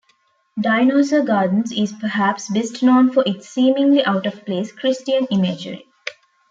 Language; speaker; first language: English; non-native, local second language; Tamil